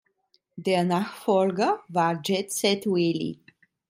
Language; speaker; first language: German; non-native, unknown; Italian